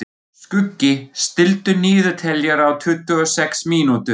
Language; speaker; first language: Icelandic; non-native, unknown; German